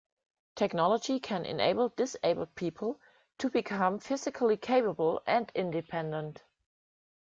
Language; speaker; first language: English; non-native, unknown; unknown